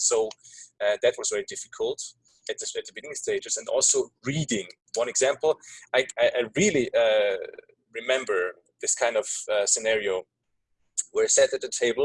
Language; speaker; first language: English; non-native, fluent; German